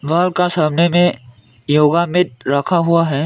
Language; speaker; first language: Hindi; non-native, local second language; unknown